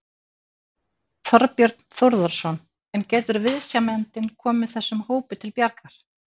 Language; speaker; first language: Icelandic; native; Icelandic